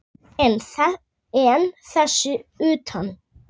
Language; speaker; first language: Icelandic; native; Icelandic